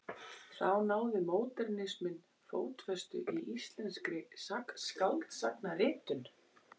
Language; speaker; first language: Icelandic; native; Icelandic